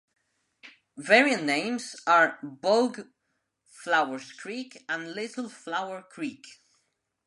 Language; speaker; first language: English; non-native, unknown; Spanish